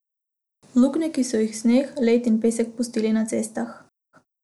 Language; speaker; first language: Slovenian; non-native, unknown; Macedonian